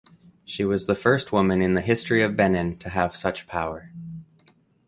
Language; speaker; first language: English; native; English